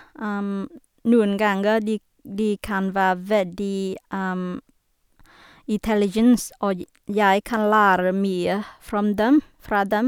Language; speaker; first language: Norwegian; non-native, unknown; Vietnamese